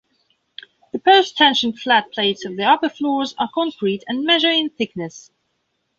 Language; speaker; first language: English; non-native, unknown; Belarusian